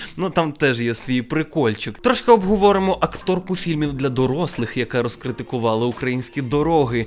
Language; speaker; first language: Ukrainian; native; Ukrainian